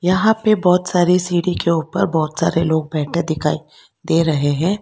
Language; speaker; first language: Hindi; non-native, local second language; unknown